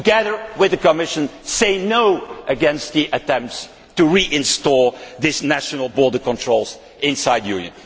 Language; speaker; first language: English; non-native, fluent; Dutch